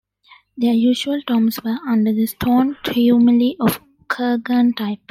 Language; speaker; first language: English; non-native, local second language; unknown